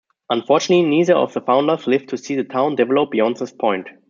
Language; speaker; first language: English; non-native, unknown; German